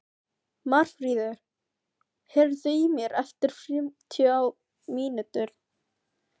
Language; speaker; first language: Icelandic; non-native, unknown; Filipino